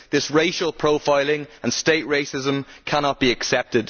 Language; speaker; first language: English; native; English